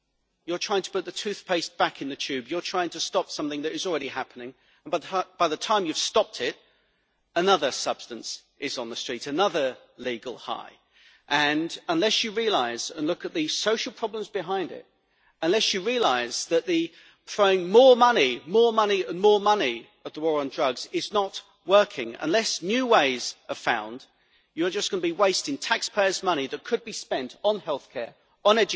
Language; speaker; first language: English; native; English